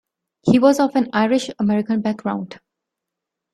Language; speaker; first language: English; non-native, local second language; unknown